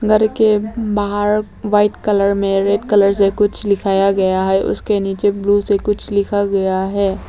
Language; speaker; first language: Hindi; early bilingual, other home language; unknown